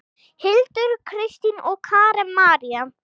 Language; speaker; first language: Icelandic; non-native, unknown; English